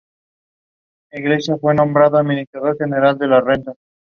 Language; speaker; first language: English; non-native, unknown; Spanish